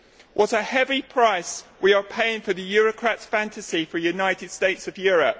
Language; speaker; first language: English; native; English